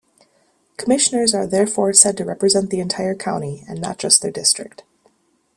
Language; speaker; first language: English; native; English